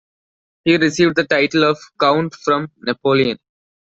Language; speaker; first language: English; non-native, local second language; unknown